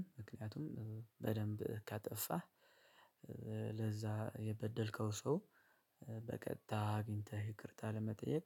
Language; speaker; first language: Amharic; native; Amharic